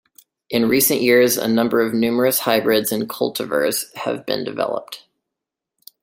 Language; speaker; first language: English; native; English